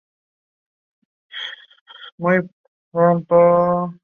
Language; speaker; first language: English; non-native, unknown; Spanish